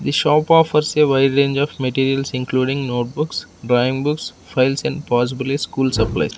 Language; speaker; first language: English; non-native, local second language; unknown